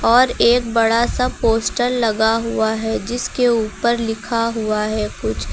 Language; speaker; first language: Hindi; native; Hindi